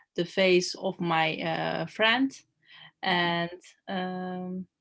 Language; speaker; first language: English; non-native, learner; Turkish